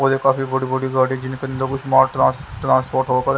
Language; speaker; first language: Hindi; native; Hindi